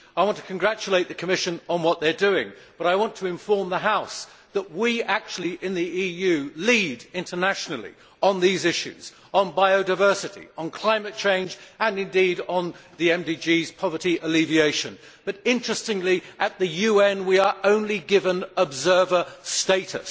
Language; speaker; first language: English; native; English